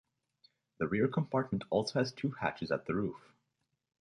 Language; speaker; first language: English; native; English